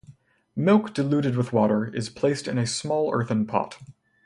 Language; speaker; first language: English; native; English